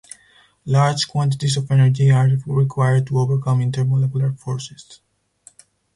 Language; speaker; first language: English; non-native, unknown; Spanish